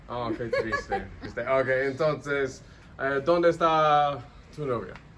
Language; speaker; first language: Spanish; non-native, learner; English